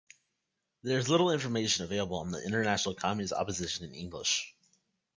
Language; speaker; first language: English; native; English